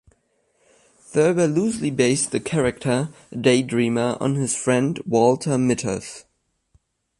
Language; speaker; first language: English; non-native, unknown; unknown